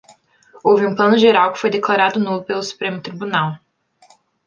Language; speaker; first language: Portuguese; native; Portuguese